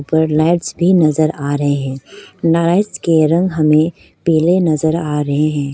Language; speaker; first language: Hindi; non-native, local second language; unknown